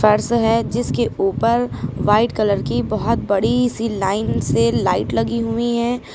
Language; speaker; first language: Hindi; native; Hindi